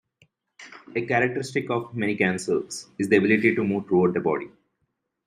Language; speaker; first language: English; non-native, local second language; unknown